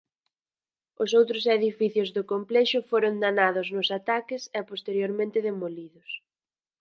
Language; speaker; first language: Galician; native; Galician